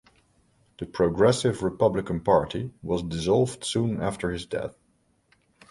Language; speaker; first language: English; non-native, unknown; Dutch